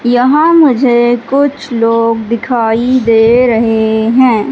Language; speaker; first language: Hindi; native; Hindi